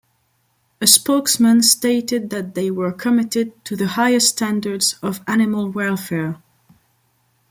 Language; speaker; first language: English; non-native, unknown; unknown